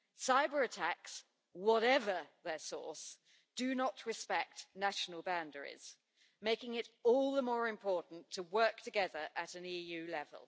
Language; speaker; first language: English; native; English